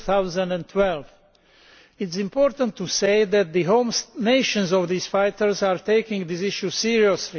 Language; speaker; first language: English; non-native, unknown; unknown